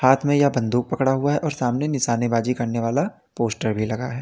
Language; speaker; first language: Hindi; native; Hindi